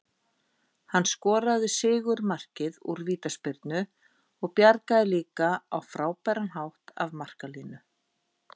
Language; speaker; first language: Icelandic; native; Icelandic